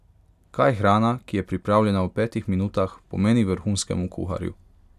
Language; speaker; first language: Slovenian; non-native, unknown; Hungarian